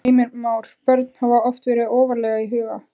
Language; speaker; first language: Icelandic; native; Icelandic